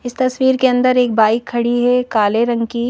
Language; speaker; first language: Hindi; native; Hindi